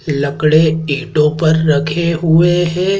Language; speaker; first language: Hindi; native; Hindi